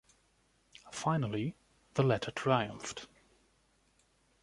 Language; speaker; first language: English; non-native, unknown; German